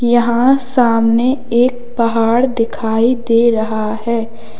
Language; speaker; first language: Hindi; native; Hindi